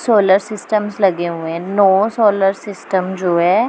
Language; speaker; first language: Hindi; non-native, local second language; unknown